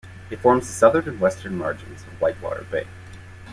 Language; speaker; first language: English; native; English